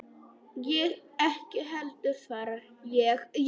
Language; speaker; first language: Icelandic; non-native, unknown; Polish